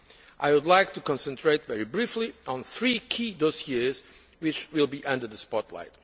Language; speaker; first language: English; non-native, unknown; Portuguese